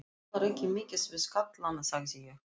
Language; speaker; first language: Icelandic; non-native, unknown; Russian